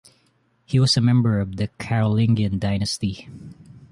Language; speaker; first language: English; non-native, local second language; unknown